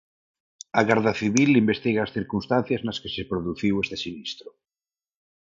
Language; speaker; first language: Galician; non-native, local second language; Spanish